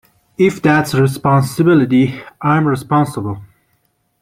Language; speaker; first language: English; non-native, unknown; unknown